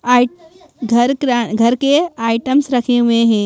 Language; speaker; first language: Hindi; native; Hindi